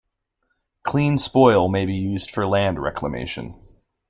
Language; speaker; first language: English; native; English